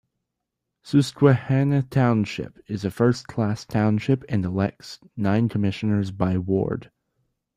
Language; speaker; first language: English; native; English